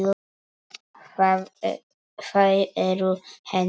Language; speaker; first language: Icelandic; non-native, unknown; Polish